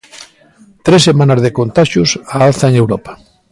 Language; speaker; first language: Galician; native; Galician